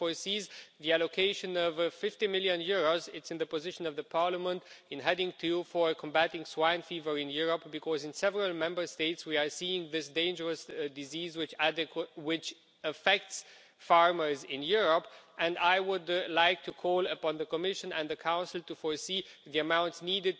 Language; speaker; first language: English; non-native, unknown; Romanian